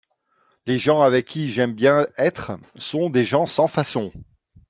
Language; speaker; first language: French; non-native, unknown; Dutch